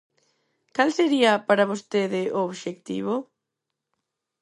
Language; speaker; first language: Galician; non-native, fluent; Spanish